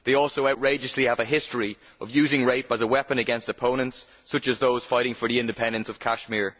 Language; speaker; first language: English; native; English